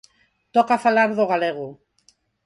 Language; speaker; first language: Galician; non-native, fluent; Spanish